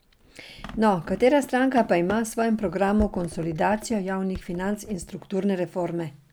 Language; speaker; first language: Slovenian; non-native, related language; Serbian